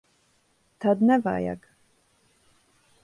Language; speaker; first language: Latvian; early bilingual, heritage; Latvian